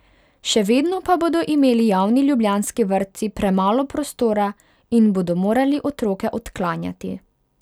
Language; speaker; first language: Slovenian; non-native, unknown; Hungarian